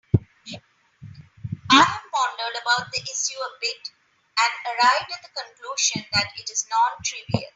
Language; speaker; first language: English; non-native, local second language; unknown